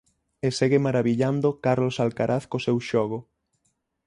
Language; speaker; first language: Galician; native; Galician